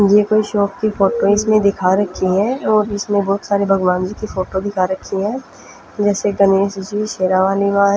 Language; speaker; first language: Hindi; non-native, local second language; Punjabi